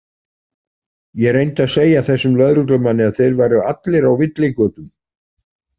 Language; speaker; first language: Icelandic; native; Icelandic